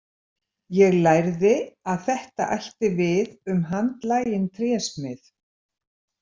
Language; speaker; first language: Icelandic; native; Icelandic